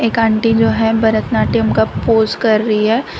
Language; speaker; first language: Hindi; non-native, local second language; Gujarati